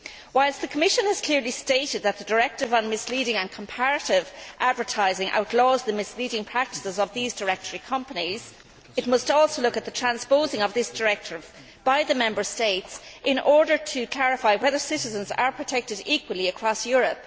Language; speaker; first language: English; native; English